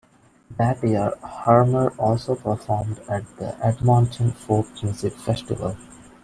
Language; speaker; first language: English; non-native, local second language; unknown